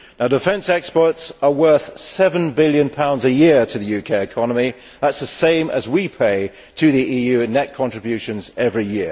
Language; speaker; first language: English; native; English